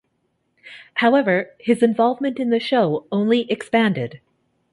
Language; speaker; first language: English; native; English